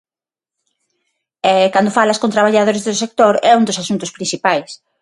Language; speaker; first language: Galician; non-native, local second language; Spanish